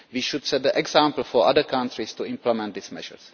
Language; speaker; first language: English; non-native, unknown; Czech